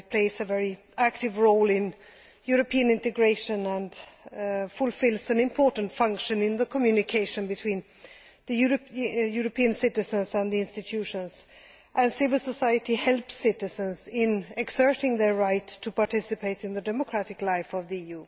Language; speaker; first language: English; non-native, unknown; Swedish